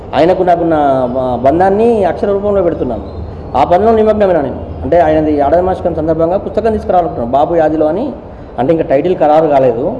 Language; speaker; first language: Telugu; native; Telugu